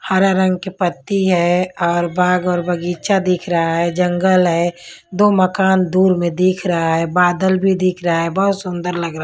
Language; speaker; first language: Hindi; non-native, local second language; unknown